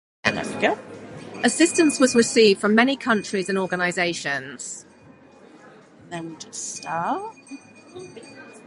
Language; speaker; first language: English; non-native, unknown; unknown